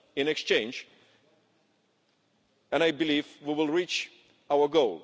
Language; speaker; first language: English; non-native, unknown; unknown